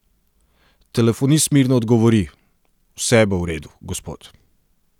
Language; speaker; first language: Slovenian; non-native, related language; Serbian